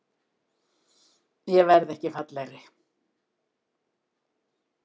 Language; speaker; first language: Icelandic; native; Icelandic